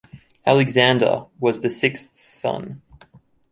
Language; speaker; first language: English; native; English